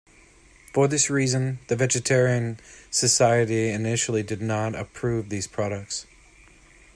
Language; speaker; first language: English; native; English